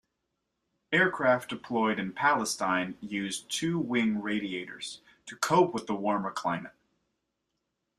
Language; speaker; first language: English; native; English